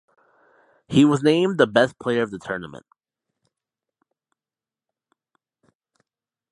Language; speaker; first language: English; native; English